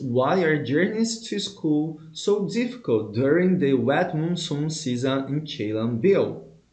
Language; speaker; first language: English; non-native, fluent; Portuguese